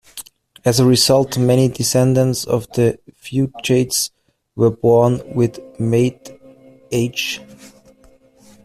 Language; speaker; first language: English; non-native, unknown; German